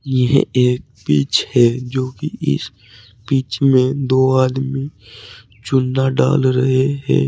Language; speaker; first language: Hindi; native; Hindi